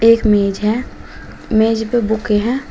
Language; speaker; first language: Hindi; native; Hindi